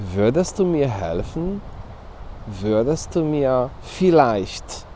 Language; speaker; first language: German; non-native, fluent; Polish